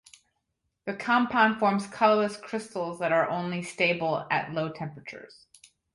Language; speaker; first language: English; native; English